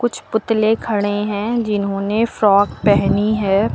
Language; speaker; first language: Hindi; native; Hindi